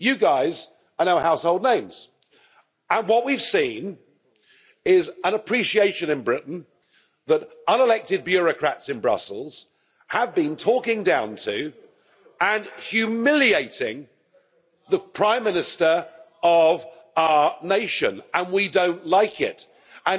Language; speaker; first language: English; native; English